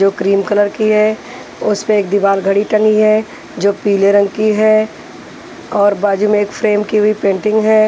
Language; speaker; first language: Hindi; non-native, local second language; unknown